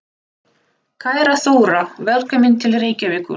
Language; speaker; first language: Icelandic; non-native, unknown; Russian